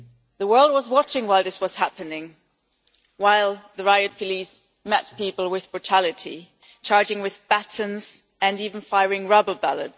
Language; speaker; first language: English; non-native, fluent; German